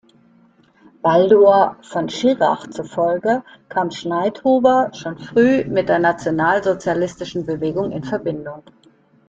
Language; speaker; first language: German; native; German